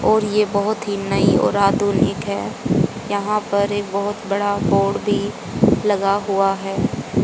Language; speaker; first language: Hindi; native; Hindi